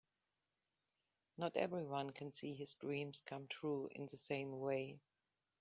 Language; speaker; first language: English; native; English